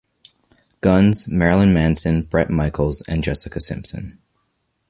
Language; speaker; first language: English; native; English